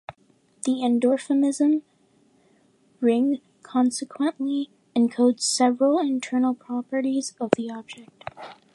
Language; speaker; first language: English; native; English